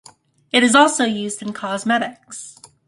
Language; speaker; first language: English; native; English